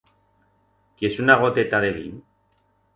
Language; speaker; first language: Aragonese; non-native, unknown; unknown